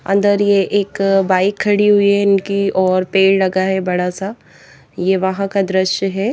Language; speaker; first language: Hindi; native; Hindi